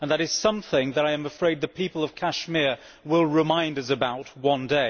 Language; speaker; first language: English; native; English